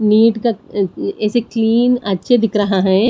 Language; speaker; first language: Hindi; non-native, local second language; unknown